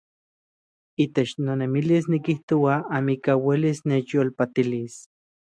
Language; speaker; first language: Central Puebla Nahuatl; native; Central Puebla Nahuatl